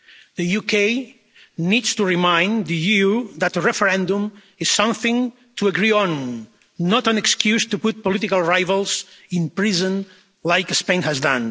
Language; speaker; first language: English; non-native, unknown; Catalan